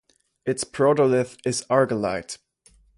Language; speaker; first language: English; non-native, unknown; German